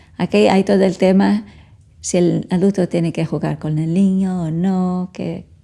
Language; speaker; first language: Spanish; non-native, fluent; Portuguese